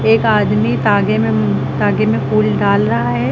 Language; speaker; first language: Hindi; native; Hindi